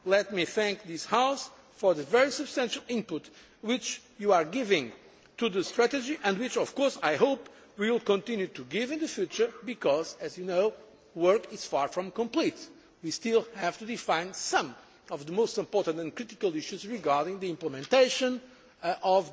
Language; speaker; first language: English; non-native, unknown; Portuguese